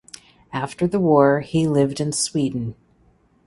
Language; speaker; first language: English; native; English